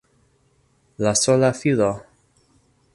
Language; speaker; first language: Esperanto; non-native, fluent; English